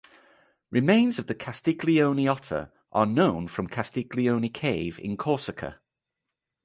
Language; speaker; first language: English; native; English